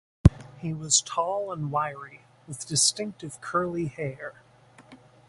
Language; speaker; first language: English; native; English